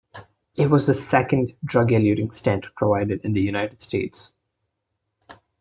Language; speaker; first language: English; non-native, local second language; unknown